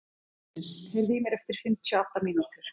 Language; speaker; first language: Icelandic; native; Icelandic